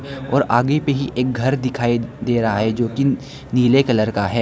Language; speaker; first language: Hindi; non-native, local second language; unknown